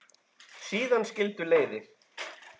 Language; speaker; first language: Icelandic; native; Icelandic